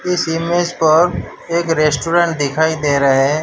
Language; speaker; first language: Hindi; non-native, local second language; Gujarati